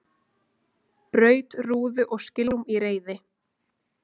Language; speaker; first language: Icelandic; native; Icelandic